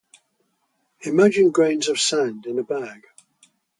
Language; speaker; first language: English; native; English